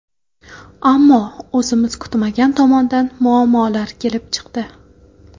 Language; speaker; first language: Uzbek; non-native, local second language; Kara-Kalpak